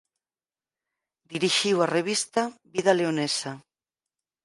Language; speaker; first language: Galician; native; Galician